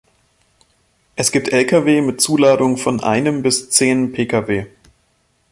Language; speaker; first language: German; native; German